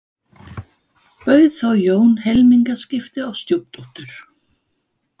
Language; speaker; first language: Icelandic; non-native, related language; Danish